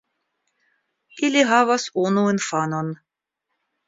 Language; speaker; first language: Esperanto; non-native, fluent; Russian